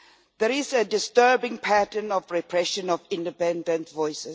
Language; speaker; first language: English; non-native, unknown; Swedish